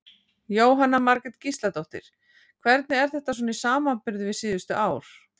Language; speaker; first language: Icelandic; native; Icelandic